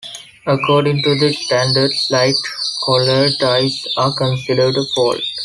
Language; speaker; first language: English; non-native, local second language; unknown